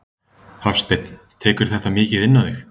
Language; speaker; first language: Icelandic; native; Icelandic